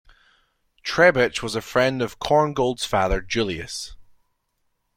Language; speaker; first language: English; native; English